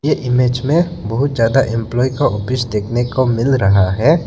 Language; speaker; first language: Hindi; non-native, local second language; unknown